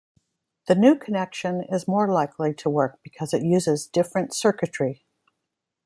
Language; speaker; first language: English; native; English